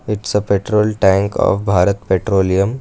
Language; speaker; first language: English; non-native, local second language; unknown